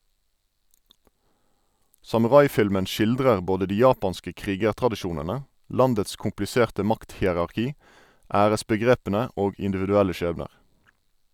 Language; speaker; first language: Norwegian; native; Norwegian